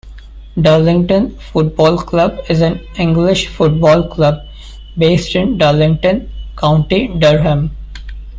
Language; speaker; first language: English; non-native, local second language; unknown